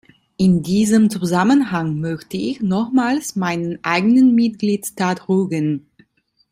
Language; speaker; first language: German; non-native, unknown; Italian